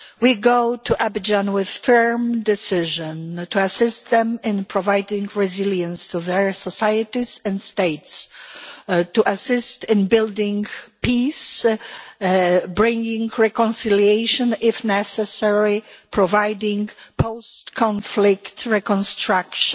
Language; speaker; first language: English; non-native, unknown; Polish